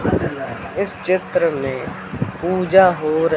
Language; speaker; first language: Hindi; native; Hindi